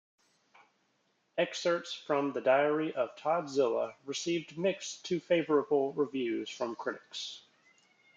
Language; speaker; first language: English; native; English